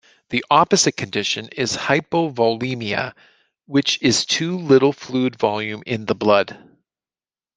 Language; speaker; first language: English; native; English